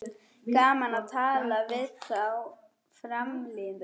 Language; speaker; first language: Icelandic; non-native, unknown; German